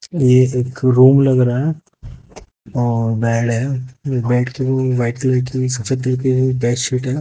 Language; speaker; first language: Hindi; native; Hindi